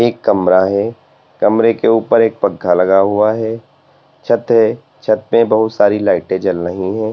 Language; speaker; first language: Hindi; native; Hindi